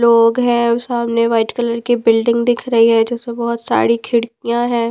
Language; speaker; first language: Hindi; non-native, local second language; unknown